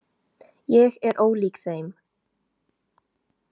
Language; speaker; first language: Icelandic; non-native, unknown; Chinese